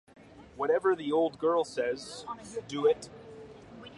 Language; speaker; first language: English; native; English